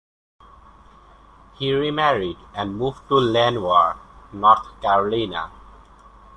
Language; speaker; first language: English; native; English